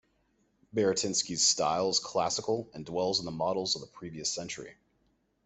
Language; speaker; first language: English; native; English